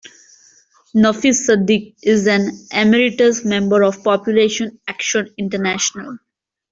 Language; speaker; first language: English; non-native, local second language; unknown